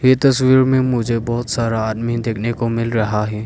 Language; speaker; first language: Hindi; non-native, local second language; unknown